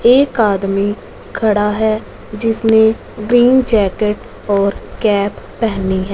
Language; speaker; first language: Hindi; non-native, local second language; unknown